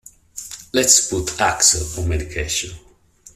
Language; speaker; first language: English; non-native, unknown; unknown